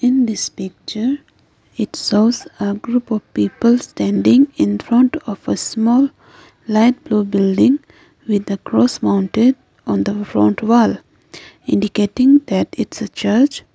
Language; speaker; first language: English; non-native, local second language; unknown